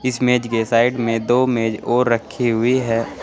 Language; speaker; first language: Hindi; native; Hindi